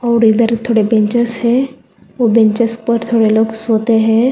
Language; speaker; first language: Hindi; non-native, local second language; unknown